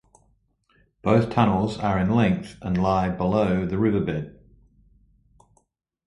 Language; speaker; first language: English; native; English